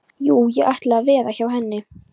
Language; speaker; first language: Icelandic; non-native, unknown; Polish